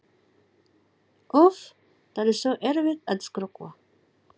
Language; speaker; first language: Icelandic; non-native, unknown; Filipino